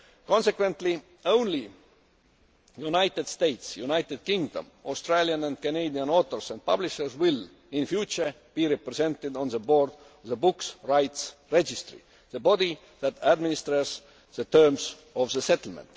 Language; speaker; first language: English; non-native, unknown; Estonian